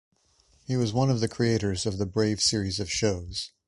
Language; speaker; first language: English; native; English